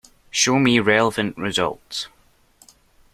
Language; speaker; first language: English; native; English